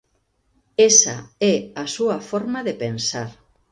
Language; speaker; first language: Galician; native; Galician